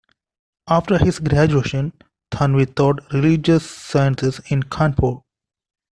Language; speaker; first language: English; non-native, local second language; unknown